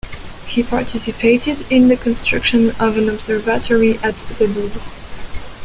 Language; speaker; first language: English; non-native, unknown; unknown